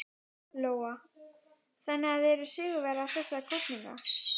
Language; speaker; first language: Icelandic; native; Icelandic